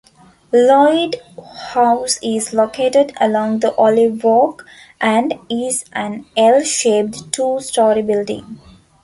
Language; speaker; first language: English; non-native, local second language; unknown